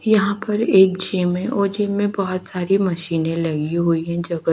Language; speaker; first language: Hindi; native; Hindi